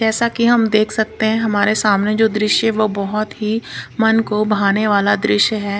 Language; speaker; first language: Hindi; non-native, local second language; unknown